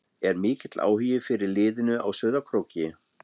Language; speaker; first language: Icelandic; non-native, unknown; German